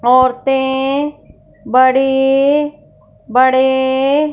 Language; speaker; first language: Hindi; non-native, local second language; Punjabi